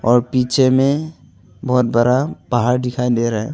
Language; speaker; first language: Hindi; non-native, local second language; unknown